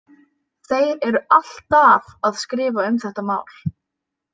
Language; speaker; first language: Icelandic; native; Icelandic